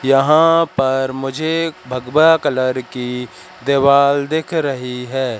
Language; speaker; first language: Hindi; native; Hindi